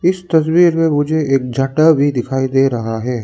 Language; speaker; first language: Hindi; non-native, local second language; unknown